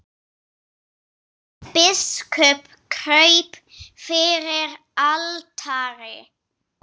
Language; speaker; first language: Icelandic; non-native, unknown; English